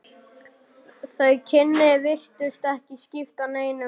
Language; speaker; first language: Icelandic; non-native, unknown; German